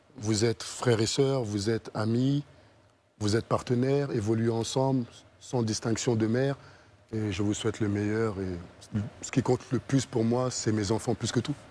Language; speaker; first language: French; early bilingual, other home language; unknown